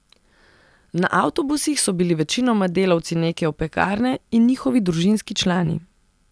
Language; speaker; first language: Slovenian; non-native, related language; Serbian